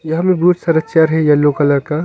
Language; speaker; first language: Hindi; non-native, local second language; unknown